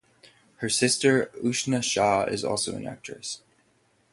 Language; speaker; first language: English; native; English